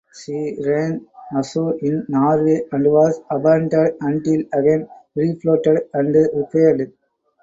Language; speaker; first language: English; non-native, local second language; Tamil